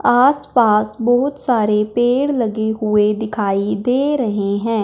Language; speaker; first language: Hindi; non-native, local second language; Punjabi